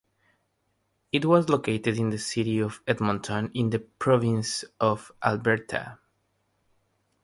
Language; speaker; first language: English; non-native, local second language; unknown